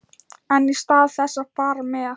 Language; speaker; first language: Icelandic; non-native, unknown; Thai